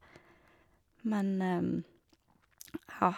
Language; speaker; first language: Norwegian; native; Norwegian